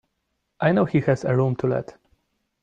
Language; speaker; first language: English; non-native, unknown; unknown